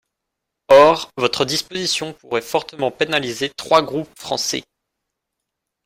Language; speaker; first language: French; non-native, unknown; English